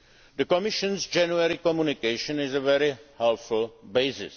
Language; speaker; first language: English; non-native, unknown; Czech